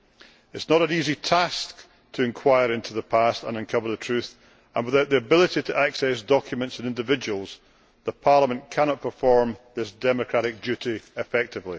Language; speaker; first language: English; native; English